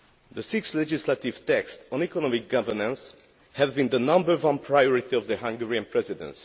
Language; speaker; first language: English; non-native, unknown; Hungarian